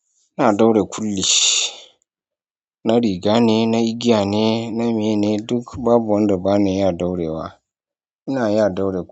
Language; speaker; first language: Hausa; non-native, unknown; Yoruba